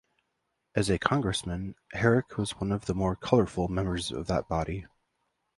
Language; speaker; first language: English; native; English